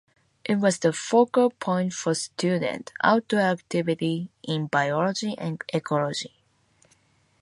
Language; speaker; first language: English; non-native, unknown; Japanese